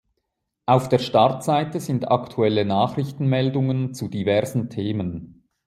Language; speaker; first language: German; native; German